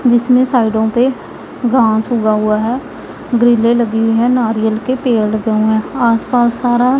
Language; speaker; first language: Hindi; non-native, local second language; Punjabi